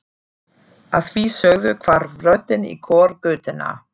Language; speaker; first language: Icelandic; non-native, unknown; German